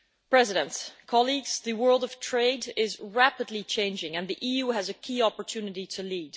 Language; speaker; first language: English; non-native, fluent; Dutch